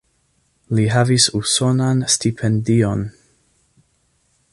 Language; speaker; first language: Esperanto; non-native, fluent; English